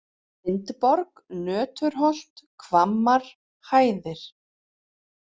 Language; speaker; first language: Icelandic; native; Icelandic